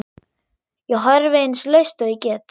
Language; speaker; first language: Icelandic; non-native, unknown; German